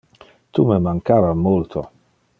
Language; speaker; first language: Interlingua; non-native, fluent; Dutch